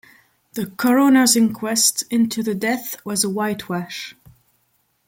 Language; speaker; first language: English; non-native, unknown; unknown